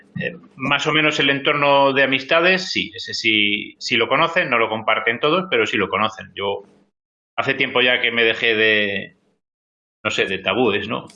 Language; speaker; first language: Spanish; native; Spanish